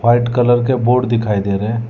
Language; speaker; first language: Hindi; non-native, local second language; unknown